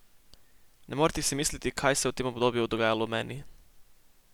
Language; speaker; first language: Slovenian; native; Slovenian